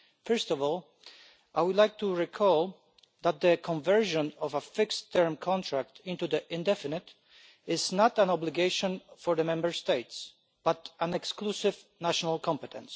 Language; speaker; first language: English; non-native, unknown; Polish